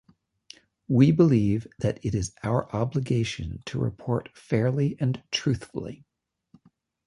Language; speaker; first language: English; native; English